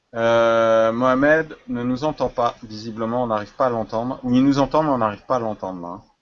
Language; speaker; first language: French; native; French